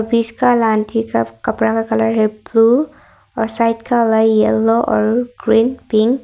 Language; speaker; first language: Hindi; non-native, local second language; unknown